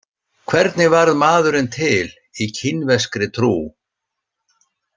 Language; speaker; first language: Icelandic; native; Icelandic